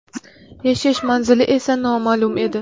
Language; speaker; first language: Uzbek; non-native, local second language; Kara-Kalpak